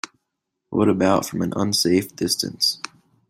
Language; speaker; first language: English; native; English